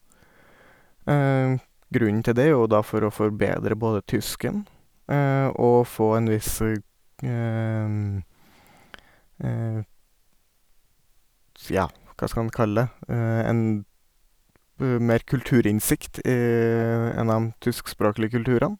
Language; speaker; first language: Norwegian; native; Norwegian